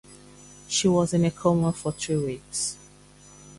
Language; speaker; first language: English; native; English